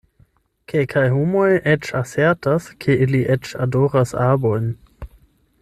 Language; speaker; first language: Esperanto; non-native, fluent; German